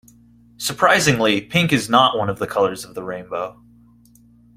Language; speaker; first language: English; native; English